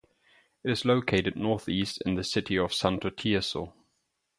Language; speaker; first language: English; non-native, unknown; German